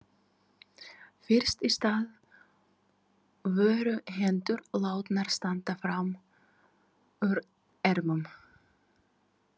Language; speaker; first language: Icelandic; non-native, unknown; Ukrainian